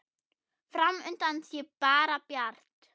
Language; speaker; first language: Icelandic; non-native, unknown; German